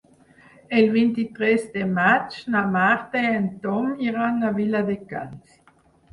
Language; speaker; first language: Catalan; non-native, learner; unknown